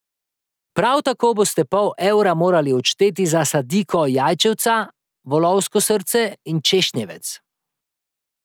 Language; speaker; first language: Slovenian; native; Slovenian